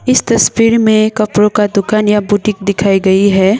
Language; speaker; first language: Hindi; non-native, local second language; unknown